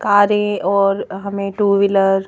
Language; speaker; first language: Hindi; native; Hindi